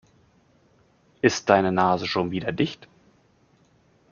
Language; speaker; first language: German; native; German